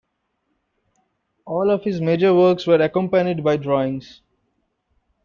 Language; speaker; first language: English; non-native, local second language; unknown